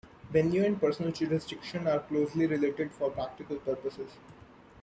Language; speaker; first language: English; non-native, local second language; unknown